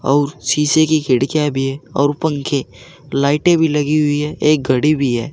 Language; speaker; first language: Hindi; native; Hindi